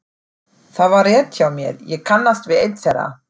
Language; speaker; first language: Icelandic; non-native, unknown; German